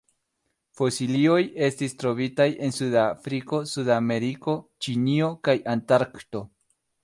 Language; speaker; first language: Esperanto; non-native, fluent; Spanish